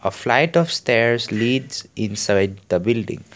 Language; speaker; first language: English; non-native, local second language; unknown